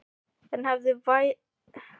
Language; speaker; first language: Icelandic; non-native, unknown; Filipino